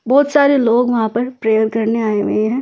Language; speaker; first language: Hindi; native; Hindi